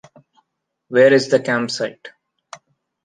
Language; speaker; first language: English; non-native, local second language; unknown